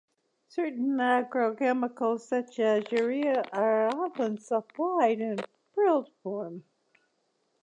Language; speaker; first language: English; native; English